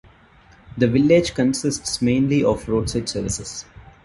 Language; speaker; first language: English; non-native, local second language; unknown